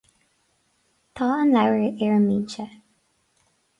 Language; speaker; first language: Irish; non-native, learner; English